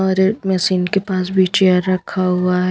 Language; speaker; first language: Hindi; non-native, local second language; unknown